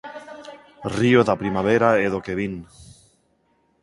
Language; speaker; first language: Galician; non-native, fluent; Spanish